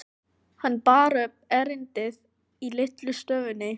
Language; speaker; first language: Icelandic; non-native, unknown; Filipino